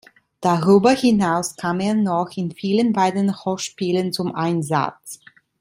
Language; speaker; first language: German; non-native, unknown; Italian